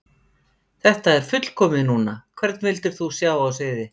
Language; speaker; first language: Icelandic; native; Icelandic